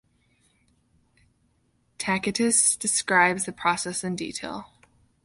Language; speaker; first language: English; native; English